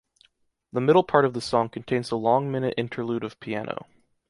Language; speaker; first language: English; native; English